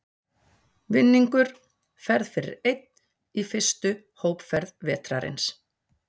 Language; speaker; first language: Icelandic; native; Icelandic